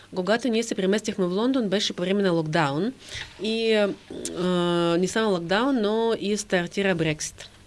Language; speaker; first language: Bulgarian; non-native, fluent; Russian